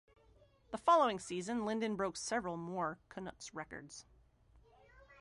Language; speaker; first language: English; native; English